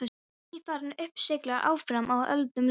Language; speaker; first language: Icelandic; non-native, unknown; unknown